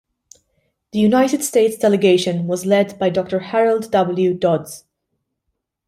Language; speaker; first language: English; non-native, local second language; Maltese